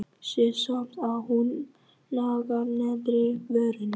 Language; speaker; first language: Icelandic; non-native, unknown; Vietnamese